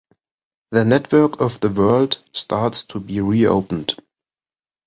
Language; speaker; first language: English; non-native, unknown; German